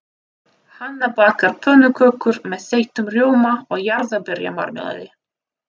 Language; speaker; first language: Icelandic; non-native, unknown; Russian